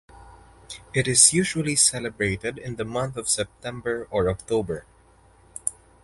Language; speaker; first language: English; non-native, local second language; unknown